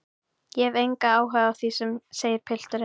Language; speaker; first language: Icelandic; native; Icelandic